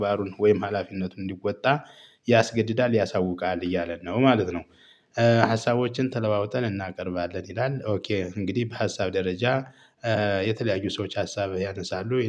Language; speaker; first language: Amharic; native; Amharic